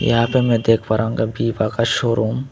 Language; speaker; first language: Hindi; non-native, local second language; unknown